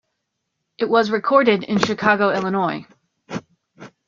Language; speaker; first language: English; native; English